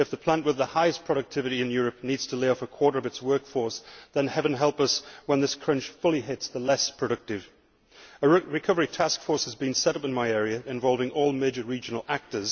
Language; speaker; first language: English; native; English